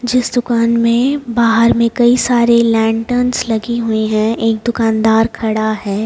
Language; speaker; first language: Hindi; native; Hindi